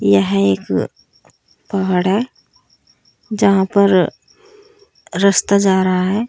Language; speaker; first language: Hindi; native; Hindi